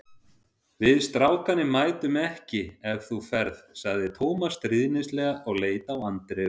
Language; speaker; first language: Icelandic; native; Icelandic